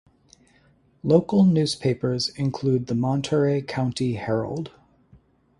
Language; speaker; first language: English; native; English